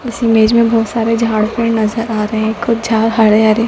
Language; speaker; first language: Hindi; native; Hindi